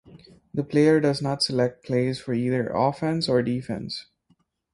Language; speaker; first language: English; native; English